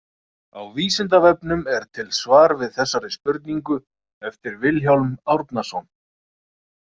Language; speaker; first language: Icelandic; native; Icelandic